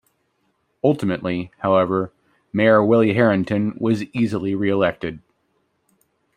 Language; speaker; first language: English; native; English